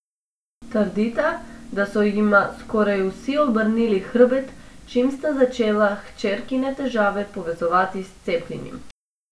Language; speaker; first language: Slovenian; non-native, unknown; Macedonian